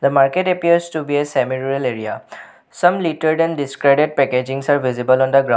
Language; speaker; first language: English; non-native, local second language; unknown